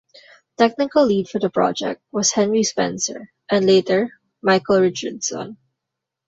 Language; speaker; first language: English; non-native, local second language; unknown